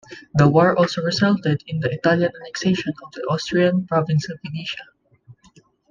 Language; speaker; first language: English; non-native, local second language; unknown